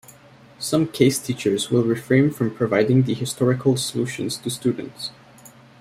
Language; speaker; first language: English; native; English